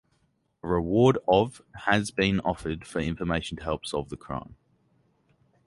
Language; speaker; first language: English; native; English